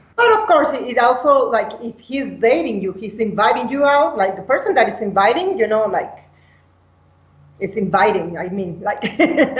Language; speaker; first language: English; non-native, fluent; Spanish